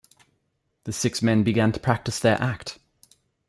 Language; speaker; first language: English; native; English